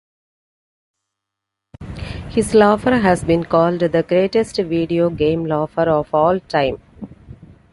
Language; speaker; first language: English; non-native, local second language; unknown